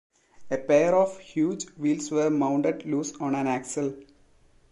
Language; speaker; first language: English; non-native, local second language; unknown